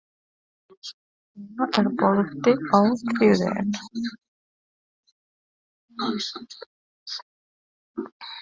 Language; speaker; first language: Icelandic; non-native, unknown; Polish